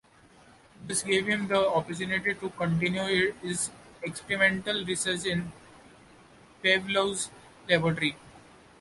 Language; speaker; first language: English; non-native, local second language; Marathi